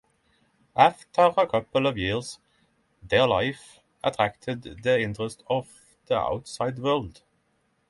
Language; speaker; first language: English; non-native, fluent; Norwegian